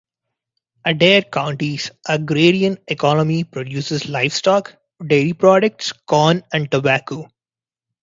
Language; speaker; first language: English; non-native, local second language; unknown